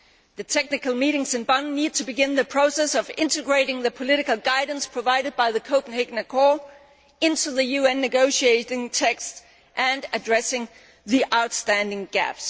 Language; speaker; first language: English; non-native, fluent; Danish